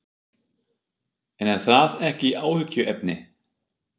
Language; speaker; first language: Icelandic; non-native, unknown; German